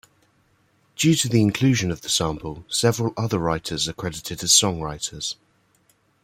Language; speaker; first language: English; native; English